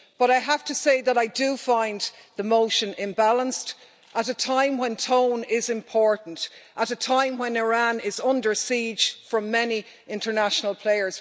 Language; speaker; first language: English; native; English